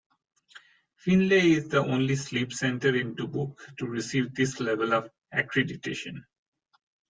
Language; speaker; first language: English; non-native, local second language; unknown